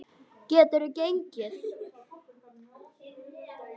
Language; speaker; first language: Icelandic; native; Icelandic